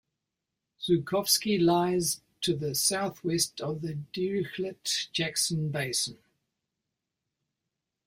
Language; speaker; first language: English; native; English